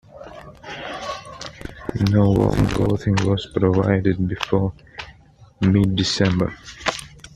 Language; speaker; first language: English; non-native, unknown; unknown